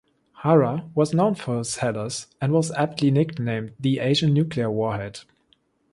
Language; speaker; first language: English; non-native, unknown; German